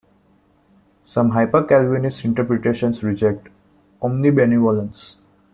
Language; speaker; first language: English; non-native, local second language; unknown